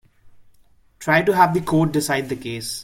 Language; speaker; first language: English; non-native, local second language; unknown